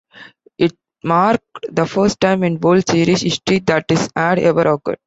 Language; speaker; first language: English; non-native, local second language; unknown